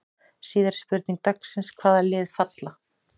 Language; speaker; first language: Icelandic; native; Icelandic